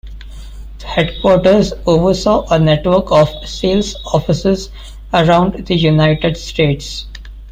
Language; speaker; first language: English; non-native, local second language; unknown